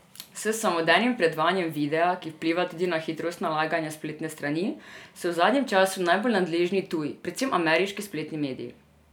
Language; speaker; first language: Slovenian; non-native, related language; Serbian